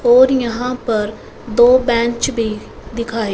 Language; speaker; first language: Hindi; non-native, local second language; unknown